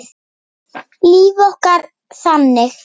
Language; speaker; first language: Icelandic; native; Icelandic